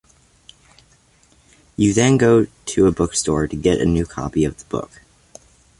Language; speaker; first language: English; native; English